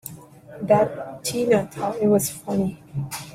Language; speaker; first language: English; non-native, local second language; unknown